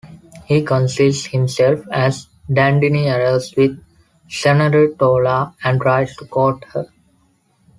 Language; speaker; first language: English; non-native, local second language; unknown